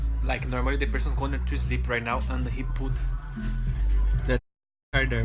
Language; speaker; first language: English; non-native, learner; Portuguese